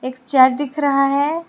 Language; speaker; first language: Hindi; non-native, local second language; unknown